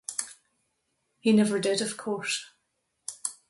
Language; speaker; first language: English; native; English